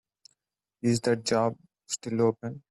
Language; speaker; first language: English; non-native, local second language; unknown